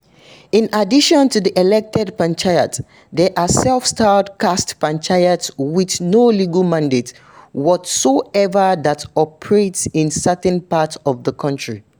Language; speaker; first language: English; non-native, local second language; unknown